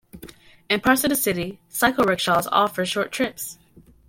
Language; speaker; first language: English; native; English